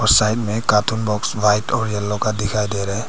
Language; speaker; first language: Hindi; non-native, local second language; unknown